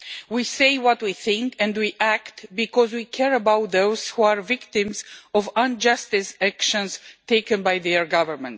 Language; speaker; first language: English; non-native, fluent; Romanian